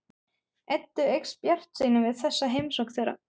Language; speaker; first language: Icelandic; non-native, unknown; German